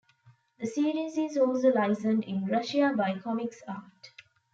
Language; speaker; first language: English; non-native, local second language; Tamil